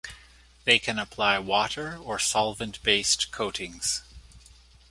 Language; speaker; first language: English; native; English